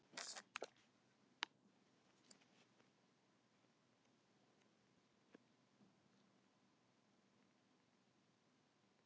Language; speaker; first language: Icelandic; native; Icelandic